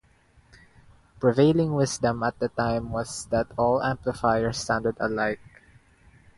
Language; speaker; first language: English; non-native, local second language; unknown